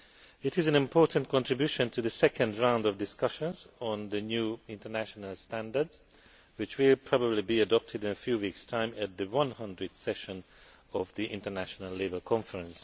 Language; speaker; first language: English; non-native, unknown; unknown